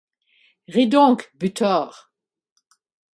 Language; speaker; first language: French; non-native, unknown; English